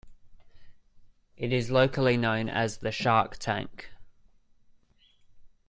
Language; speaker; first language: English; native; English